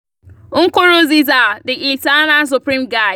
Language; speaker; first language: English; non-native, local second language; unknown